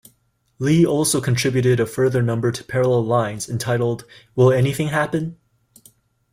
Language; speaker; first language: English; native; English